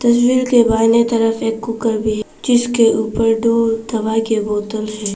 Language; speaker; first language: Hindi; non-native, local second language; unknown